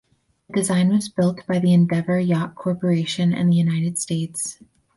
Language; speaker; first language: English; native; English